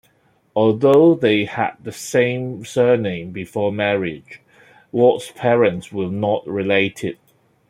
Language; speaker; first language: English; non-native, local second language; Cantonese